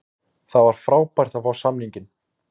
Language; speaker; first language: Icelandic; native; Icelandic